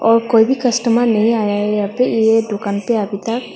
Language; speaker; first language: Hindi; non-native, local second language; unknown